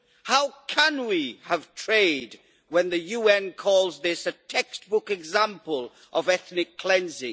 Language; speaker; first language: English; native; English